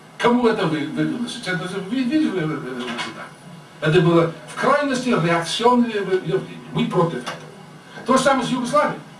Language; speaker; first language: Russian; non-native, fluent; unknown